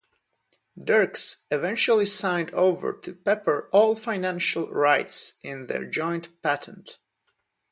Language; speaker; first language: English; non-native, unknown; Polish